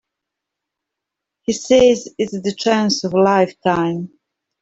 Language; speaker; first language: English; native; English